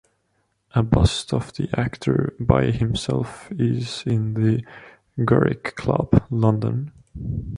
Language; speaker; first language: English; non-native, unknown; Estonian